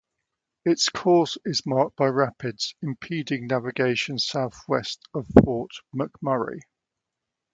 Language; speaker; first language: English; native; English